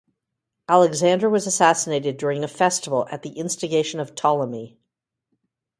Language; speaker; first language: English; native; English